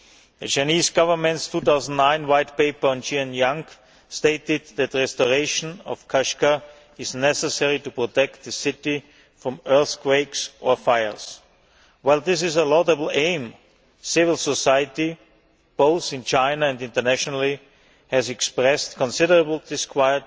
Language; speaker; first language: English; non-native, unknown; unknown